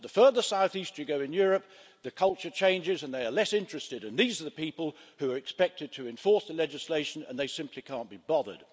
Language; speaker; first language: English; native; English